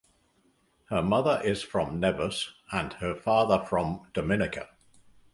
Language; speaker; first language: English; native; English